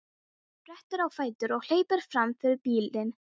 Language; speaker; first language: Icelandic; non-native, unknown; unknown